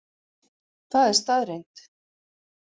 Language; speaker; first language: Icelandic; native; Icelandic